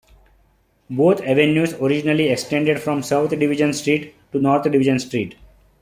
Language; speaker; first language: English; non-native, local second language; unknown